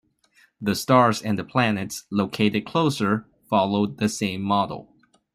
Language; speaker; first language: English; non-native, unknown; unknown